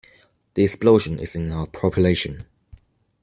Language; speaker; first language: English; non-native, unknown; Chinese